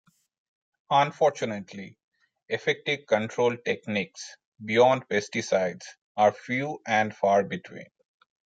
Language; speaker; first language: English; non-native, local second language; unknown